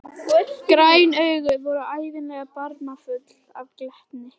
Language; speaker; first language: Icelandic; native; Icelandic